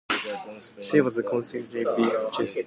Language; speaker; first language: English; non-native, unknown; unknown